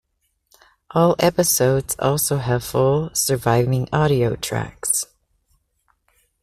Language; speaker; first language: English; native; English